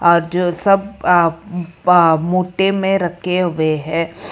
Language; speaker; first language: Hindi; non-native, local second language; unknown